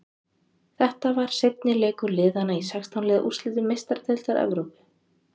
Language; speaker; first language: Icelandic; native; Icelandic